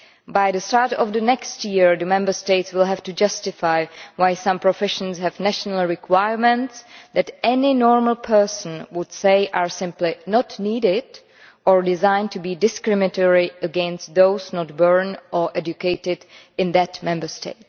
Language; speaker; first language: English; non-native, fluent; Czech